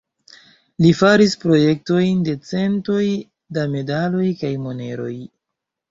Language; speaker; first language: Esperanto; non-native, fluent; Chinese